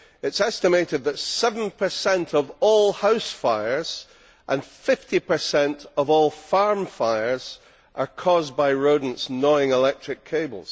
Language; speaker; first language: English; native; English